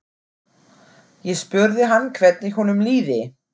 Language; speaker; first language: Icelandic; non-native, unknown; German